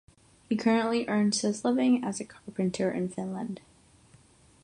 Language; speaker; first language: English; non-native, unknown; Catalan